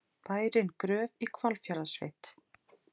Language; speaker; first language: Icelandic; native; Icelandic